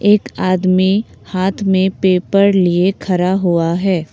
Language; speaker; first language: Hindi; non-native, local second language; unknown